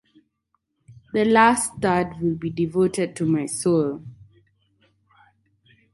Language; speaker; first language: English; non-native, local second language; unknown